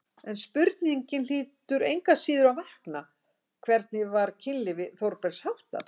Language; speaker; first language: Icelandic; native; Icelandic